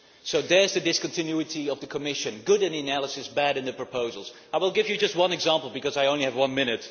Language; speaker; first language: English; non-native, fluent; Dutch